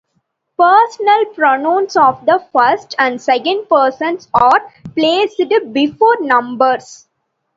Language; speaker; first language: English; non-native, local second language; Tamil